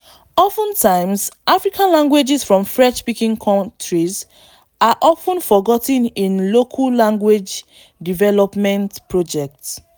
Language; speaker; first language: English; non-native, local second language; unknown